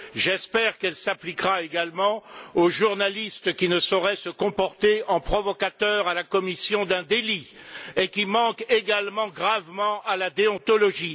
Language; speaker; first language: French; native; French